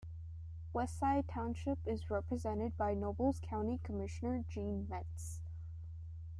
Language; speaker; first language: English; native; English